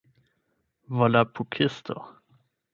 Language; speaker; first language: Esperanto; non-native, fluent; German